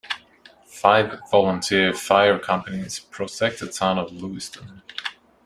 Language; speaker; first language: English; non-native, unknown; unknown